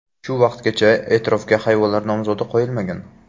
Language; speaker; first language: Uzbek; native; Uzbek